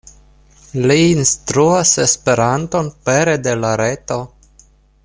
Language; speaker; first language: Esperanto; non-native, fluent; Russian